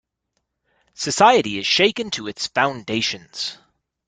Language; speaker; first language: English; native; English